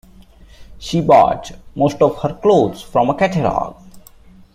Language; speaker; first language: English; non-native, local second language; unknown